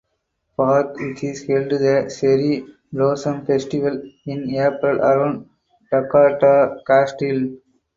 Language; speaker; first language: English; non-native, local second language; Tamil